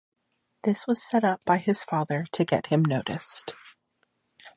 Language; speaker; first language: English; native; English